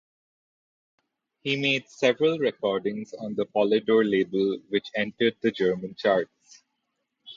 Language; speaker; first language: English; non-native, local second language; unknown